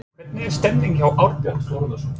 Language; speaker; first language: Icelandic; non-native, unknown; English